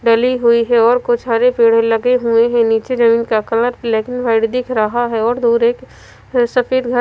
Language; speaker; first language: Hindi; non-native, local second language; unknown